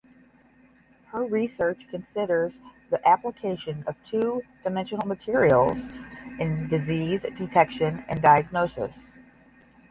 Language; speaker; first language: English; native; English